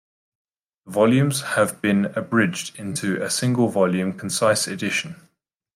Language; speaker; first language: English; native; English